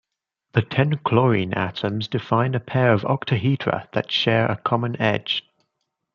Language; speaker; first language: English; native; English